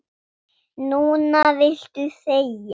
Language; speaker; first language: Icelandic; non-native, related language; Swedish